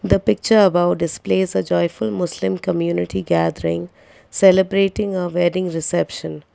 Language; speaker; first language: English; non-native, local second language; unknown